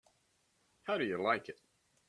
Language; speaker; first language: English; native; English